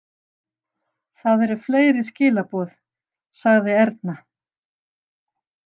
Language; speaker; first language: Icelandic; native; Icelandic